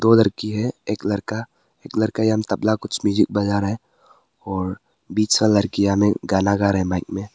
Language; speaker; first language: Hindi; early bilingual, other home language; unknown